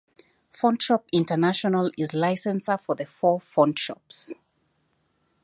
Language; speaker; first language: English; non-native, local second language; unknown